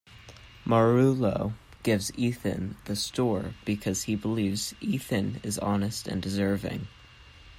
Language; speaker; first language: English; native; English